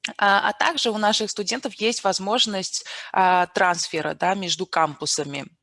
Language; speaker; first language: Russian; non-native, local second language; Armenian